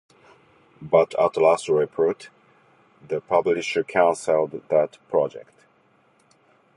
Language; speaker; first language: English; non-native, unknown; Japanese